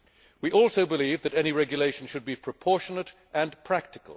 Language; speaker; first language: English; native; English